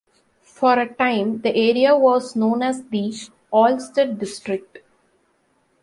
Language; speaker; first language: English; non-native, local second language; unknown